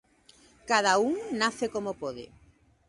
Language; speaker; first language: Galician; native; Galician